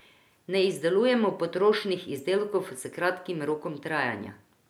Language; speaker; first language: Slovenian; non-native, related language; Croatian